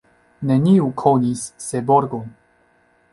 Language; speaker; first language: Esperanto; non-native, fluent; Chinese